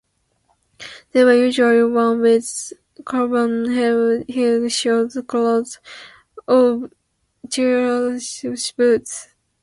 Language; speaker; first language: English; non-native, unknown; Japanese